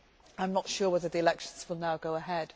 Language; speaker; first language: English; native; English